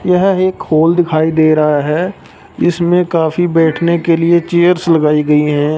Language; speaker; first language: Hindi; non-native, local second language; Punjabi